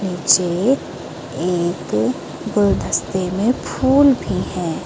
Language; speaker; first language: Hindi; native; Hindi